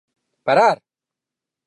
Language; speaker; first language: Galician; non-native, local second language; Spanish